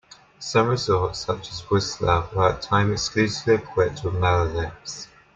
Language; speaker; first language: English; native; English